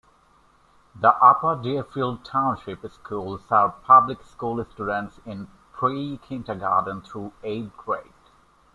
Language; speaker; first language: English; native; English